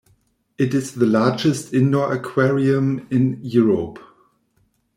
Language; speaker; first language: English; non-native, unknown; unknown